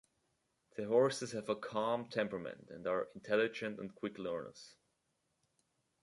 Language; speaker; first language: English; native; English